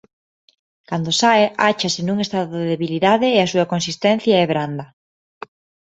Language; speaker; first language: Galician; non-native, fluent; Spanish